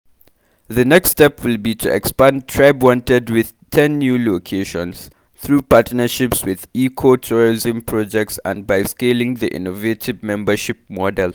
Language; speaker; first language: English; non-native, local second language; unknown